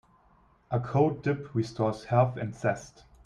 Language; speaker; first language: English; non-native, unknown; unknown